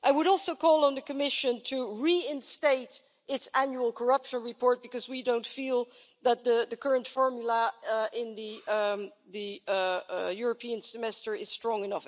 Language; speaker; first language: English; non-native, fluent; Dutch